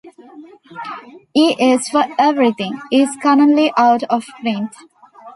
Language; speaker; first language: English; non-native, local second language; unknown